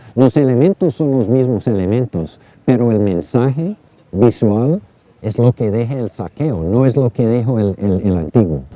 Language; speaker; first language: Spanish; non-native, fluent; English